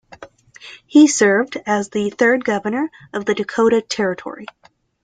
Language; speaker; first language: English; native; English